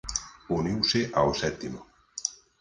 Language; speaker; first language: Galician; native; Galician